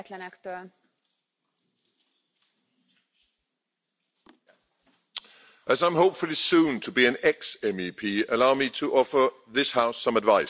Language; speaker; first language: English; non-native, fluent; Danish